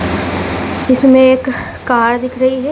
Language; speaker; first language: Hindi; native; Hindi